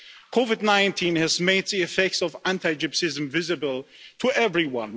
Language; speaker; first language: English; non-native, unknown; German